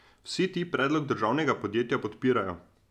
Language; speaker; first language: Slovenian; native; Slovenian